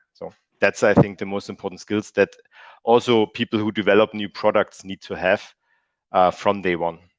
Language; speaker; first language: English; non-native, fluent; German